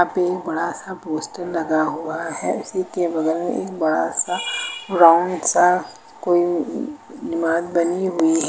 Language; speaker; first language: Hindi; native; Hindi